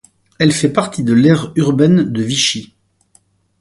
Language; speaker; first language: French; native; French